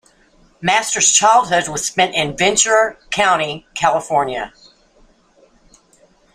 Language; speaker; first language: English; native; English